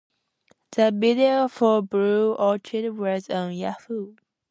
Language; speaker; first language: English; native; English